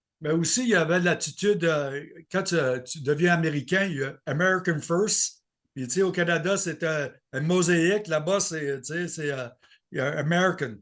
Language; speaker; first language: French; native; French